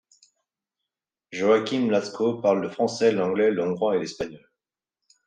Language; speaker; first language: French; native; French